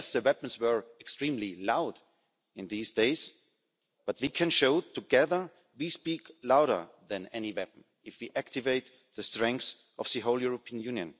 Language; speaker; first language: English; non-native, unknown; German